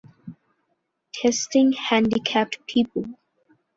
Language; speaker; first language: English; non-native, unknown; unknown